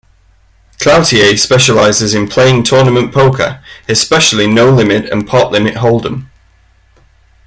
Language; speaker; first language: English; native; English